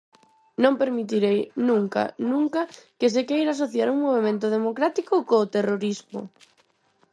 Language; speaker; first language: Galician; non-native, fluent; Spanish